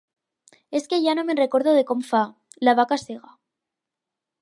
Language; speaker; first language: Catalan; non-native, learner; Spanish